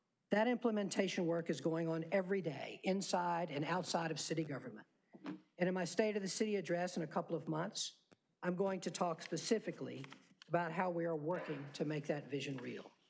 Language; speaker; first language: English; native; English